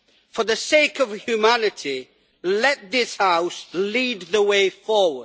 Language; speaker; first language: English; native; English